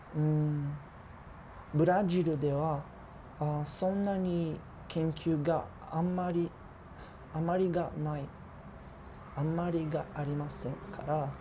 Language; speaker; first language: Japanese; non-native, learner; Portuguese